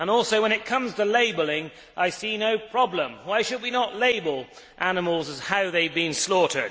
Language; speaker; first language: English; native; English